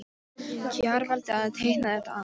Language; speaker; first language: Icelandic; non-native, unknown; Polish